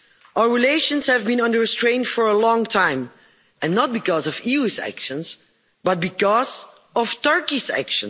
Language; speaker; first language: English; non-native, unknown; Dutch